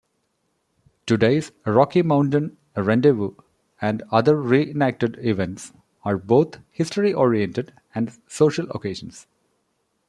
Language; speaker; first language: English; non-native, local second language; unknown